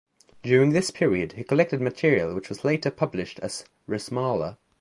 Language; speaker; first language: English; native; English